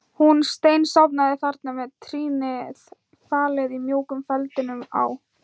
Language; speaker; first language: Icelandic; non-native, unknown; Thai